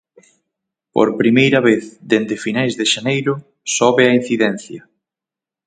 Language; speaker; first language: Galician; native; Galician